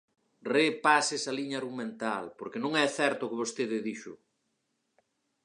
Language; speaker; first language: Galician; native; Galician